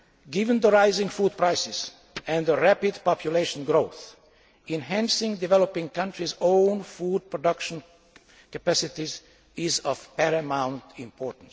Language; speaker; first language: English; non-native, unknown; Hungarian